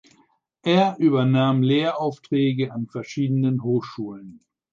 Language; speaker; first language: German; native; German